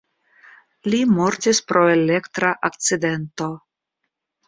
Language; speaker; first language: Esperanto; non-native, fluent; Russian